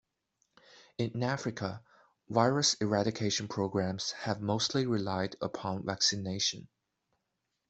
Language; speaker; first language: English; non-native, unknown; Chinese